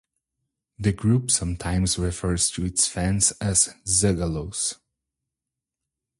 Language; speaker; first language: English; non-native, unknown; Portuguese